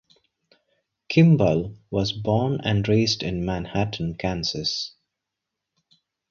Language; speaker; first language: English; non-native, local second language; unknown